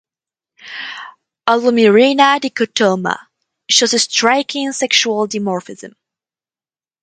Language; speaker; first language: English; non-native, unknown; French